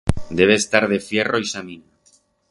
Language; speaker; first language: Aragonese; non-native, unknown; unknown